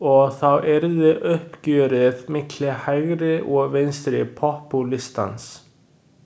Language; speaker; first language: Icelandic; non-native, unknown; Chinese